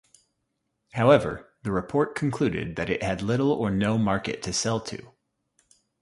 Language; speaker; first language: English; native; English